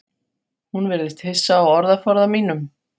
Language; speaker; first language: Icelandic; non-native, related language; Faroese